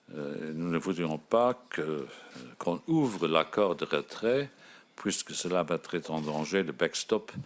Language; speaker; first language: French; non-native, local second language; Luxembourgish